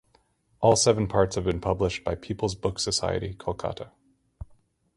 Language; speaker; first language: English; native; English